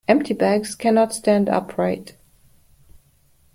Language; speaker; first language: English; non-native, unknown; German